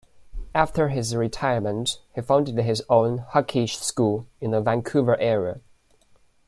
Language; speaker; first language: English; non-native, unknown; Chinese